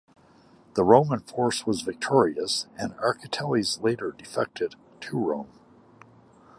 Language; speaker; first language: English; native; English